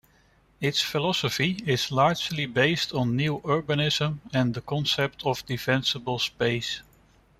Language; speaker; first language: English; non-native, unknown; Dutch